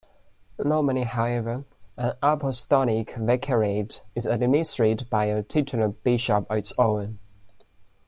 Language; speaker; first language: English; non-native, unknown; Chinese